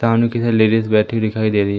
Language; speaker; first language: Hindi; native; Hindi